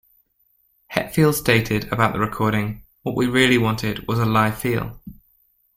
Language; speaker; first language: English; native; English